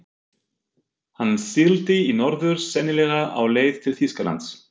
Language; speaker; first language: Icelandic; non-native, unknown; German